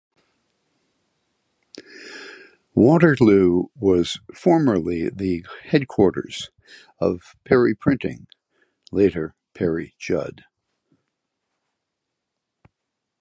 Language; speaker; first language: English; native; English